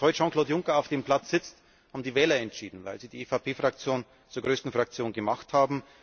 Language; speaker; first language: German; native; German